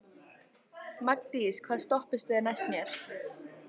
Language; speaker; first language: Icelandic; native; Icelandic